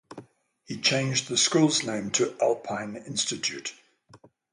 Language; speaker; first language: English; native; English